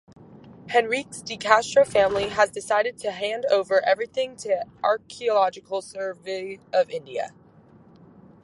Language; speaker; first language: English; native; English